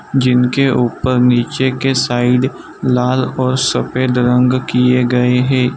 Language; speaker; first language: Hindi; non-native, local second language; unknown